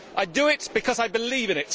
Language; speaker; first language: English; native; English